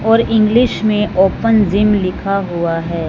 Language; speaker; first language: Hindi; non-native, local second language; Punjabi